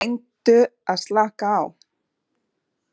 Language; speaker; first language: Icelandic; non-native, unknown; Portuguese